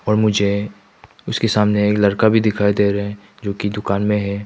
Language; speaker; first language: Hindi; non-native, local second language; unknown